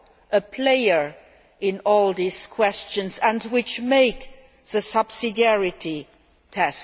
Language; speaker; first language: English; non-native, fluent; Luxembourgish